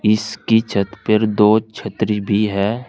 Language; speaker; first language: Hindi; native; Hindi